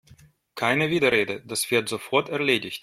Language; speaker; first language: German; non-native, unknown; Russian